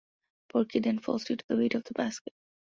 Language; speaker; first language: English; non-native, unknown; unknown